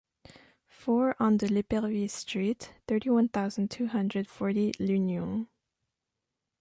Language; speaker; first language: English; non-native, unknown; French